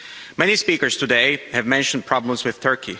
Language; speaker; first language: English; non-native, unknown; Slovak